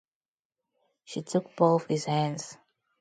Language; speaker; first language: English; non-native, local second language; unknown